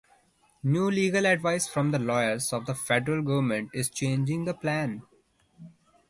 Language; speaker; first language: English; non-native, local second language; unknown